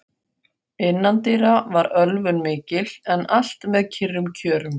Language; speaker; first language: Icelandic; non-native, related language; Faroese